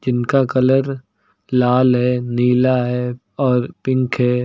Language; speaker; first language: Hindi; native; Hindi